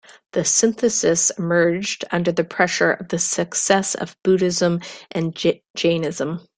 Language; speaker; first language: English; native; English